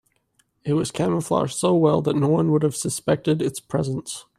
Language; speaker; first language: English; native; English